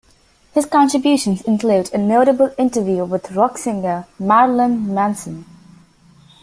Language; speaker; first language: English; native; English